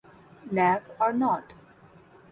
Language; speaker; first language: English; non-native, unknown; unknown